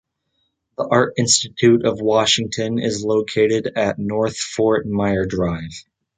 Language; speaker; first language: English; native; English